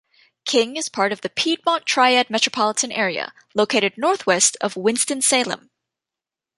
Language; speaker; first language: English; native; English